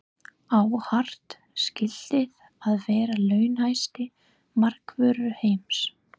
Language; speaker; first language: Icelandic; non-native, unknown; English